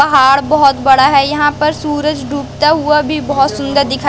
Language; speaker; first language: Hindi; native; Hindi